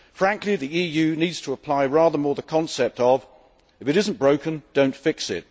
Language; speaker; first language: English; native; English